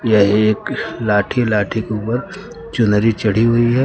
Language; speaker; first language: Hindi; native; Hindi